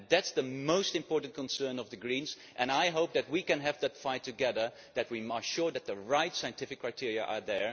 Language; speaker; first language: English; non-native, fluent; Dutch